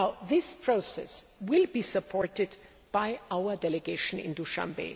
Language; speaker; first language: English; non-native, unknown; German